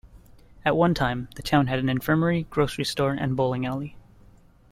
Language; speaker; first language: English; native; English